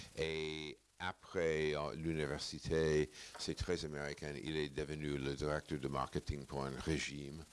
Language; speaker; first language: French; non-native, fluent; English